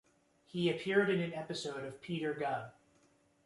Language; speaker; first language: English; native; English